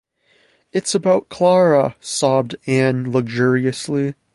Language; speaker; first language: English; native; English